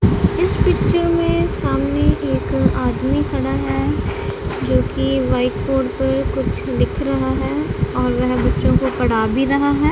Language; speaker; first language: Hindi; non-native, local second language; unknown